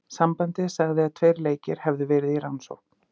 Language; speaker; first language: Icelandic; native; Icelandic